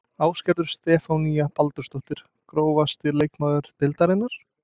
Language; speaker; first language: Icelandic; non-native, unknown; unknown